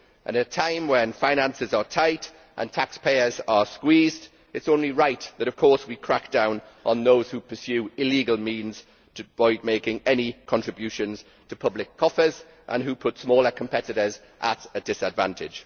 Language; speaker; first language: English; native; English